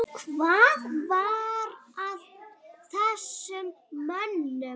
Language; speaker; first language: Icelandic; native; Icelandic